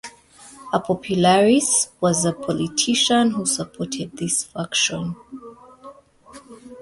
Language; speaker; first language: English; native; English